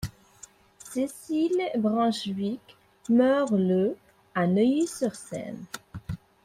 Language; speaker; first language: French; non-native, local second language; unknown